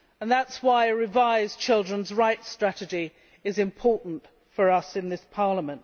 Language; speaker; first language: English; native; English